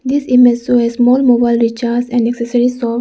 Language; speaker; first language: English; non-native, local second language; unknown